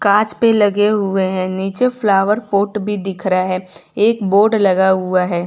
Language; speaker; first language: Hindi; non-native, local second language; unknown